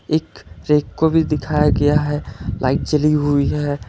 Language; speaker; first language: Hindi; non-native, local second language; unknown